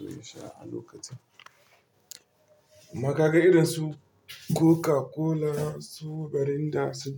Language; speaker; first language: Hausa; non-native, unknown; Igbo